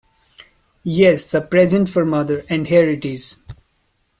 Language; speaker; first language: English; non-native, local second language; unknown